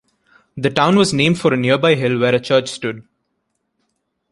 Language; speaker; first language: English; non-native, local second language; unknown